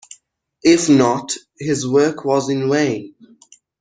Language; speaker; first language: English; non-native, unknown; Persian